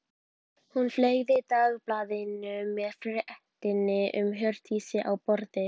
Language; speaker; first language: Icelandic; native; Icelandic